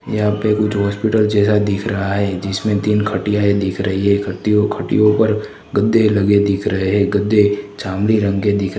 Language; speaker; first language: Hindi; non-native, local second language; Gujarati